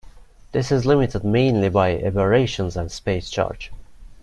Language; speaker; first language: English; non-native, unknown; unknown